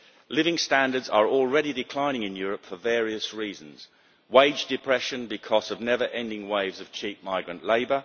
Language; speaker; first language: English; native; English